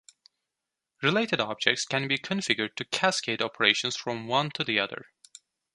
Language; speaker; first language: English; non-native, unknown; Turkish